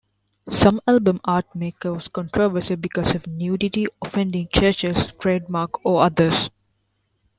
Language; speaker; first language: English; non-native, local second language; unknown